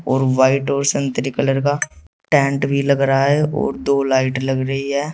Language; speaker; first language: Hindi; native; Hindi